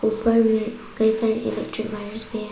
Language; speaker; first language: Hindi; non-native, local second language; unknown